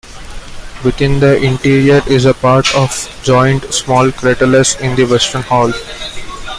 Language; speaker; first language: English; non-native, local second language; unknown